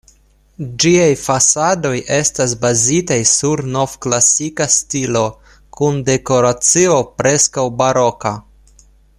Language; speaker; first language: Esperanto; non-native, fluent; Russian